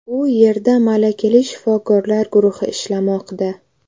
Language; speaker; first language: Uzbek; native; Uzbek